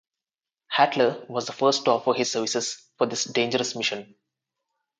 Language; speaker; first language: English; non-native, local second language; Telugu